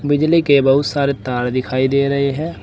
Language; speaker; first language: Hindi; native; Hindi